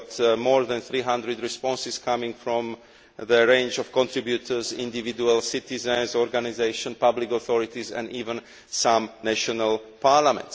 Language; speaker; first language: English; non-native, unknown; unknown